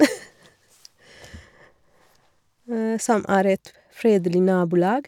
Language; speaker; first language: Norwegian; non-native, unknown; Sinhala